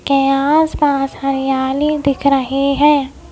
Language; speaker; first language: Hindi; native; Hindi